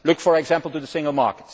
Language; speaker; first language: English; non-native, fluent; Dutch